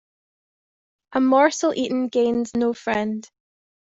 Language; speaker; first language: English; native; English